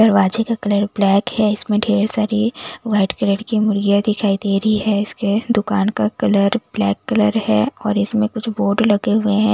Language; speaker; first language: Hindi; native; Hindi